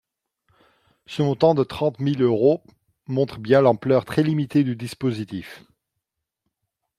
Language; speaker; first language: French; non-native, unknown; Dutch